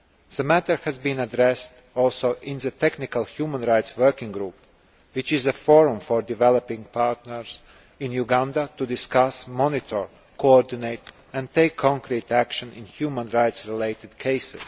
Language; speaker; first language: English; non-native, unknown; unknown